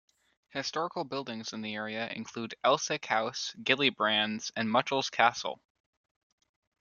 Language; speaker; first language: English; native; English